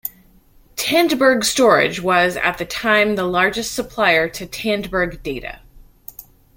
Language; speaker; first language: English; native; English